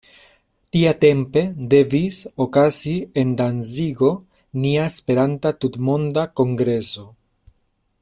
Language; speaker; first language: Esperanto; non-native, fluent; Spanish